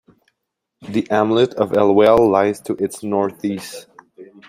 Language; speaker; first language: English; non-native, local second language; French